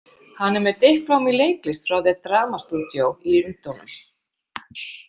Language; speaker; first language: Icelandic; native; Icelandic